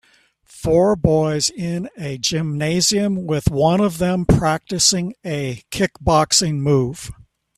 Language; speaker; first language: English; native; English